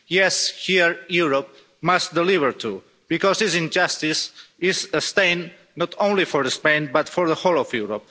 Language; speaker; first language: English; non-native, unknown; Catalan